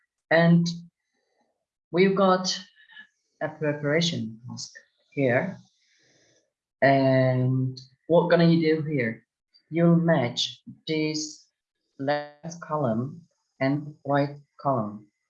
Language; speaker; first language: English; non-native, fluent; Turkish